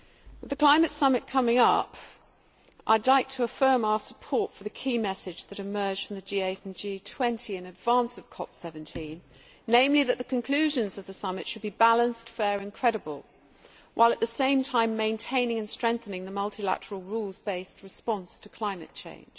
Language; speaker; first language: English; native; English